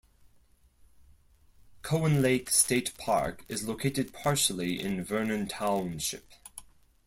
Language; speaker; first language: English; non-native, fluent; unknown